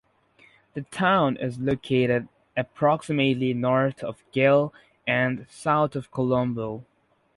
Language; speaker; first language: English; non-native, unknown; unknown